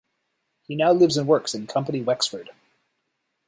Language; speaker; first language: English; native; English